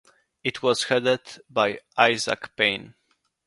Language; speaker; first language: English; non-native, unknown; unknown